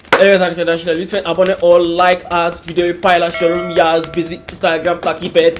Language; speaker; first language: Turkish; non-native, learner; English